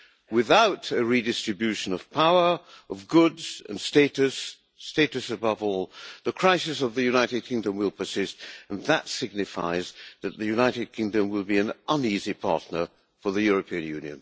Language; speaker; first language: English; non-native, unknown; Hungarian